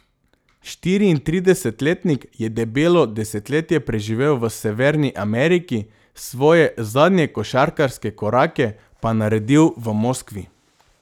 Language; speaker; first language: Slovenian; non-native, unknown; Macedonian